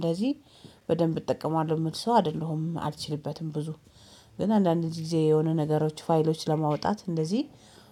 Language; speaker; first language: Amharic; native; Amharic